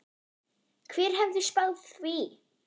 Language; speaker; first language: Icelandic; non-native, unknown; German